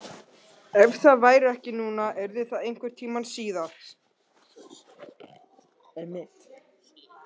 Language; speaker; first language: Icelandic; non-native, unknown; Russian